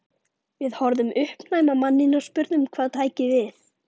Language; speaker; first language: Icelandic; native; Icelandic